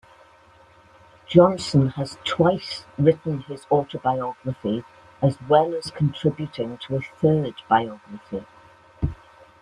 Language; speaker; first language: English; native; English